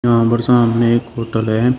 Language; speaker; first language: Hindi; native; Hindi